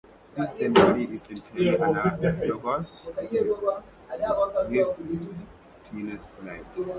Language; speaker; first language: English; non-native, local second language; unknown